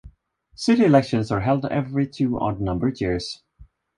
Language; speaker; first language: English; non-native, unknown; Swedish